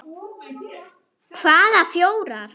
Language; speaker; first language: Icelandic; non-native, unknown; German